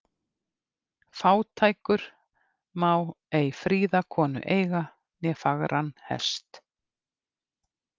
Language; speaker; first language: Icelandic; native; Icelandic